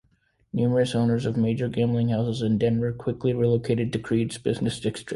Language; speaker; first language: English; native; English